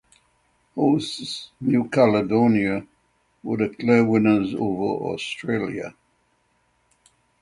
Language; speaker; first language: English; native; English